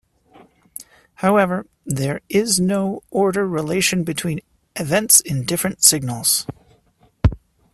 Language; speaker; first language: English; native; English